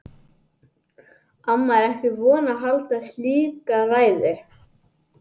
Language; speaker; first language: Icelandic; non-native, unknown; English